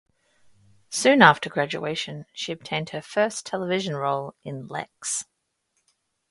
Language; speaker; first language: English; native; English